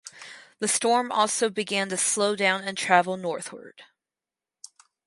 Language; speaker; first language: English; native; English